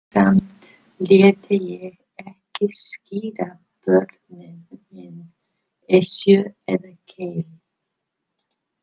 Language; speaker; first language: Icelandic; non-native, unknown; English